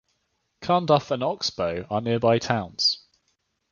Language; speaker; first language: English; native; English